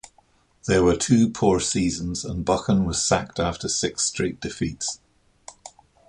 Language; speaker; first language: English; native; English